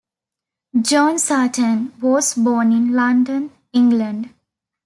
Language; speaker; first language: English; non-native, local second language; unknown